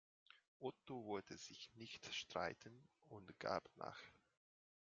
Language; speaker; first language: German; non-native, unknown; Hungarian